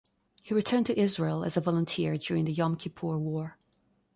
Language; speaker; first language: English; non-native, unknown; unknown